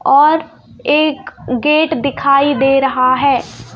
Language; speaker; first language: Hindi; native; Hindi